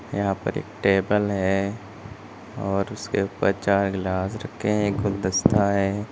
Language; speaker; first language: Hindi; native; Hindi